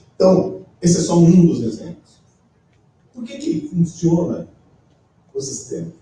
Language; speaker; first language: Portuguese; native; Portuguese